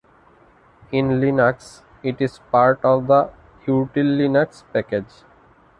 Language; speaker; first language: English; non-native, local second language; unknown